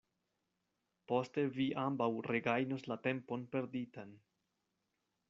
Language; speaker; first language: Esperanto; non-native, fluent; Spanish